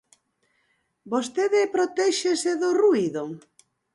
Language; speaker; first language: Galician; native; Galician